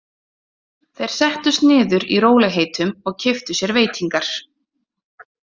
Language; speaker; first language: Icelandic; native; Icelandic